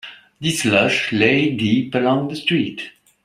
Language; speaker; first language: English; native; English